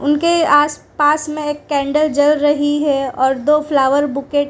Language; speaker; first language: Hindi; non-native, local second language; Gujarati